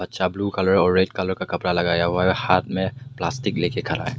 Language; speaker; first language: Hindi; non-native, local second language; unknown